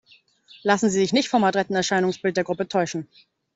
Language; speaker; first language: German; native; German